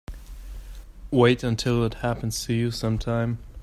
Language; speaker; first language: English; non-native, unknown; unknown